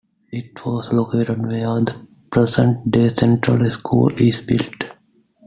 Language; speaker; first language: English; non-native, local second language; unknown